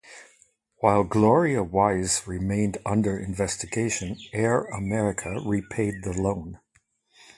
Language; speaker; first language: English; non-native, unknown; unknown